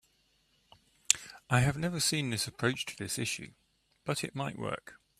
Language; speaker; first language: English; native; English